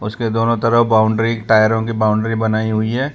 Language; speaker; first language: Hindi; non-native, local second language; Gujarati